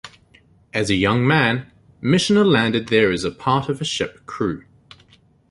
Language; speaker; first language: English; native; English